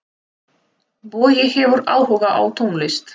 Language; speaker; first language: Icelandic; non-native, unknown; Russian